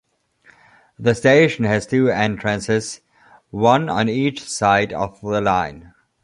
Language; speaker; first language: English; non-native, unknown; German